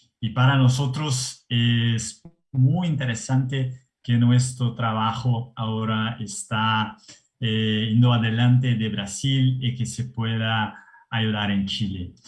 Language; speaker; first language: Spanish; non-native, related language; Portuguese